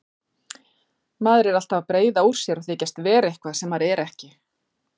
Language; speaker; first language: Icelandic; native; Icelandic